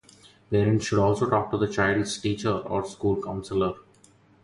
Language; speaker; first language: English; non-native, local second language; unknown